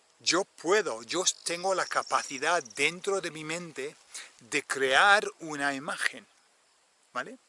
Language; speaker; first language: Spanish; non-native, fluent; English